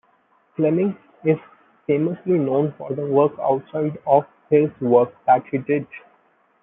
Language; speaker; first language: English; non-native, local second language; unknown